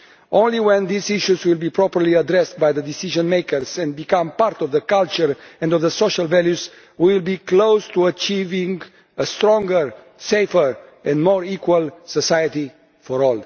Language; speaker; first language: English; non-native, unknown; Romanian